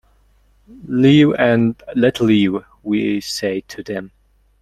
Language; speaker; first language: English; non-native, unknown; Mongolian